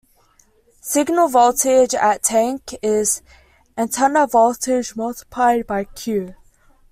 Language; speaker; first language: English; native; English